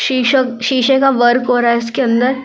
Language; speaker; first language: Hindi; native; Hindi